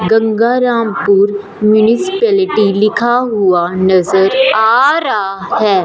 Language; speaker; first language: Hindi; non-native, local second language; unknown